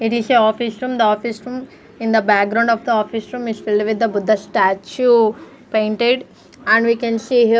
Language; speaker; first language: English; non-native, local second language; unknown